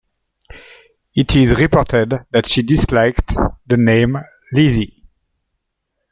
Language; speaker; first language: English; native; English